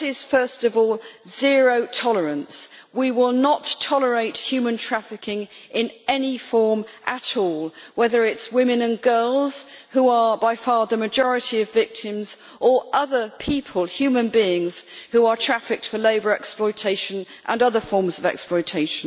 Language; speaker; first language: English; native; English